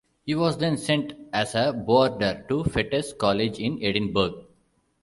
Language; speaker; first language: English; non-native, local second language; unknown